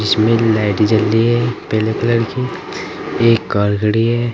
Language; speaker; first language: Hindi; native; Hindi